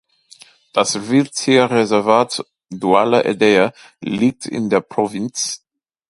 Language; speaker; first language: German; non-native, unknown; English